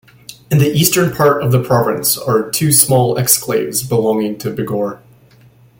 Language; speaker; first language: English; native; English